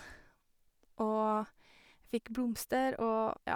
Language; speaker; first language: Norwegian; native; Norwegian